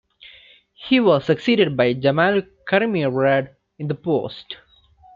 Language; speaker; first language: English; non-native, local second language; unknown